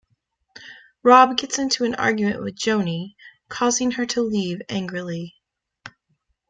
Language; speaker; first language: English; native; English